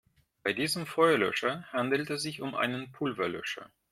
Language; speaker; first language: German; non-native, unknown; Russian